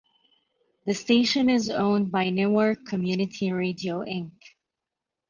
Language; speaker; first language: English; native; English